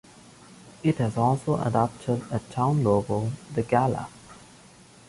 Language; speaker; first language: English; non-native, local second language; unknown